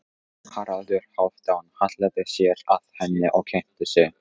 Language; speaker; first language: Icelandic; non-native, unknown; Polish